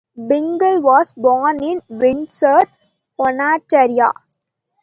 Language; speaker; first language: English; non-native, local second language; Tamil